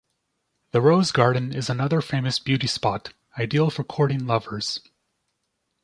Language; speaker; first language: English; native; English